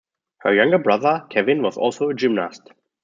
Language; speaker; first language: English; non-native, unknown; German